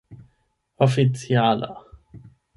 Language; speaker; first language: Esperanto; non-native, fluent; German